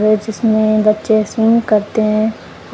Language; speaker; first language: Hindi; non-native, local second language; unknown